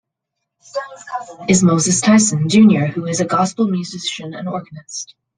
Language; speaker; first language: English; native; English